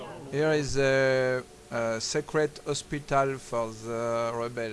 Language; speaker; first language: English; non-native, learner; French